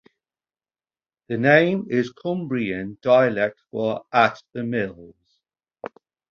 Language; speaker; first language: English; native; English